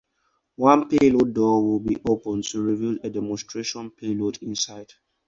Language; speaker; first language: English; non-native, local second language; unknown